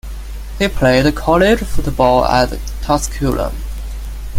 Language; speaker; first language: English; non-native, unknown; Chinese